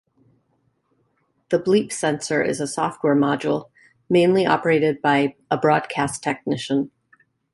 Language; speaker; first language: English; native; English